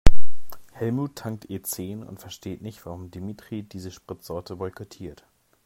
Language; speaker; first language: German; native; German